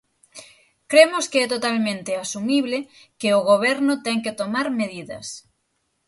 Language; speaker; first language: Galician; native; Galician